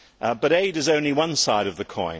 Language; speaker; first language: English; native; English